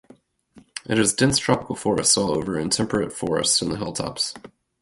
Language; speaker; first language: English; native; English